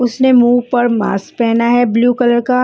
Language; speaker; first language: Hindi; non-native, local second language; Punjabi